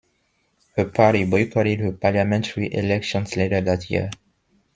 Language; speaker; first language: English; non-native, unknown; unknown